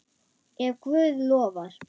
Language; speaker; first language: Icelandic; non-native, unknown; German